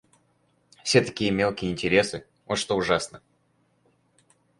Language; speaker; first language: Russian; native; Russian